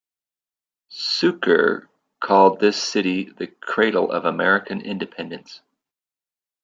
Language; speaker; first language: English; native; English